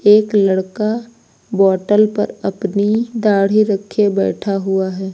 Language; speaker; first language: Hindi; native; Hindi